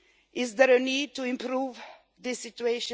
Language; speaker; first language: English; non-native, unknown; Swedish